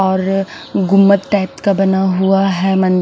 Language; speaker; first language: Hindi; non-native, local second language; Punjabi